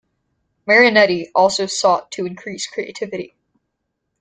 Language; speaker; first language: English; native; English